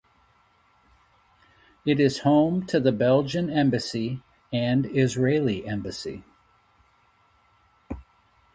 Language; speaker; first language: English; native; English